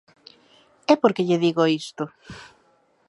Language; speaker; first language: Galician; native; Galician